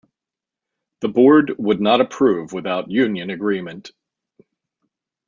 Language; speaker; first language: English; native; English